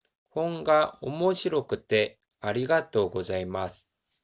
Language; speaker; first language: Japanese; non-native, fluent; Korean